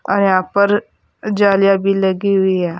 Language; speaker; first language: Hindi; native; Hindi